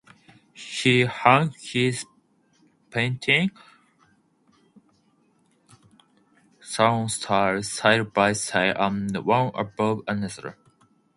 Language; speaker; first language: English; non-native, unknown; Japanese